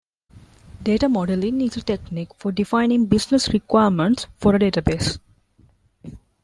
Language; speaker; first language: English; non-native, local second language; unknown